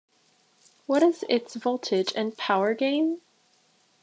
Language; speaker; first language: English; native; English